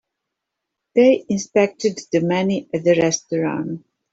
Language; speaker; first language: English; native; English